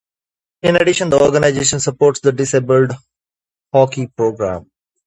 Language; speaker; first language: English; non-native, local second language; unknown